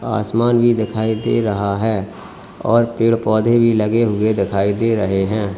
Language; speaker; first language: Hindi; native; Hindi